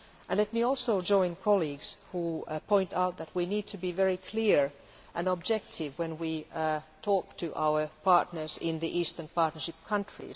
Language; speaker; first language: English; non-native, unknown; Finnish